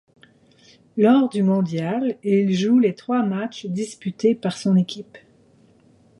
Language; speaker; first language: French; native; French